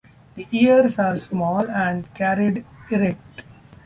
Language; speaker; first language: English; non-native, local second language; Marathi